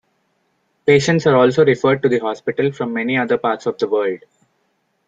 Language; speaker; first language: English; non-native, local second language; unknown